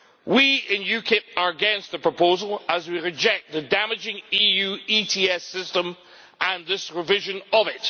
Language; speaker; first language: English; native; English